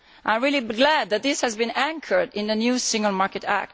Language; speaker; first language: English; non-native, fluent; Italian